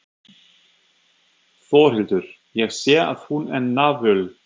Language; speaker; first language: Icelandic; non-native, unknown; German